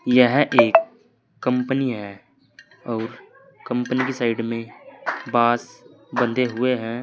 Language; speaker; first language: Hindi; native; Hindi